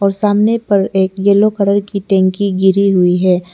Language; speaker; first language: Hindi; non-native, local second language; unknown